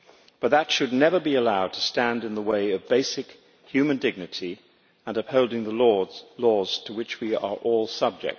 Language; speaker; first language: English; native; English